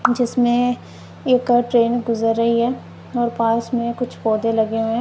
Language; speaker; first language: Hindi; non-native, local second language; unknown